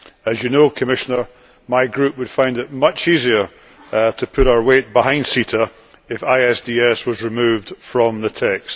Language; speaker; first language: English; native; English